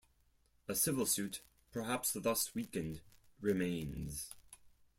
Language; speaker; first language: English; non-native, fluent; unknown